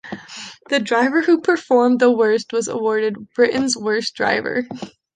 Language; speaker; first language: English; native; English